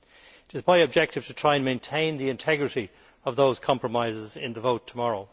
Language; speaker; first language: English; native; English